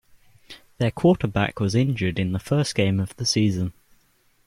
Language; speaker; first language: English; native; English